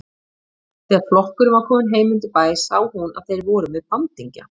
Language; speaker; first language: Icelandic; native; Icelandic